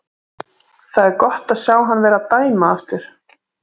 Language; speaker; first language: Icelandic; native; Icelandic